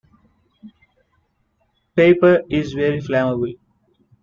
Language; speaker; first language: English; non-native, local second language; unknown